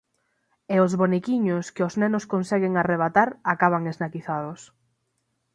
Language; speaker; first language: Galician; native; Galician